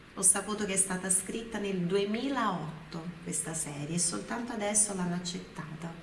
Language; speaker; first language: Italian; non-native, fluent; Portuguese